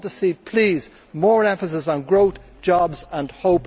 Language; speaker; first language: English; native; English